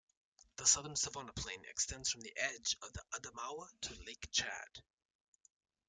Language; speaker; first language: English; native; English